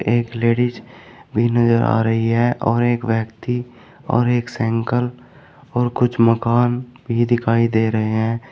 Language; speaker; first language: Hindi; native; Hindi